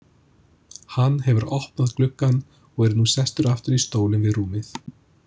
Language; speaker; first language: Icelandic; non-native, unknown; English